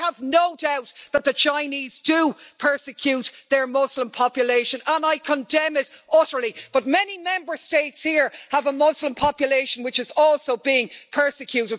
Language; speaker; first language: English; native; English